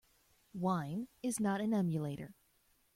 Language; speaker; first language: English; native; English